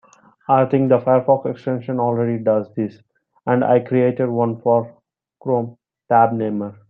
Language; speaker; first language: English; non-native, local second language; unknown